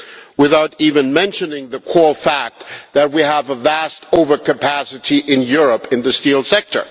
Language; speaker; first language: English; non-native, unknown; German